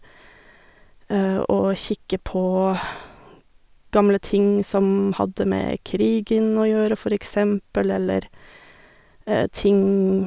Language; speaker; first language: Norwegian; native; Norwegian